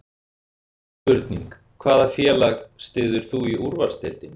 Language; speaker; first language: Icelandic; native; Icelandic